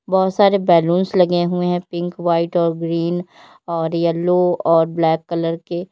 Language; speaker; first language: Hindi; native; Hindi